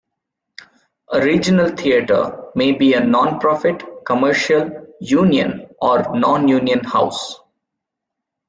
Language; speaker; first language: English; non-native, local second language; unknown